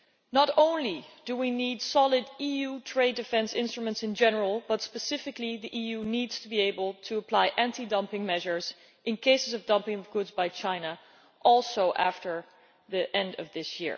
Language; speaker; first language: English; non-native, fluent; Dutch